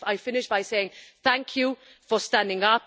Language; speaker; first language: English; non-native, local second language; Maltese